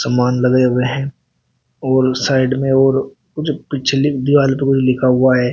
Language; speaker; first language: Hindi; native; Hindi